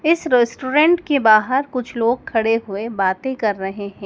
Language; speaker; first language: Hindi; native; Hindi